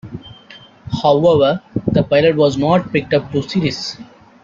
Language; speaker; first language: English; native; English